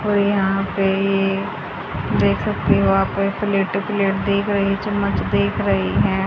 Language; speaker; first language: Hindi; native; Hindi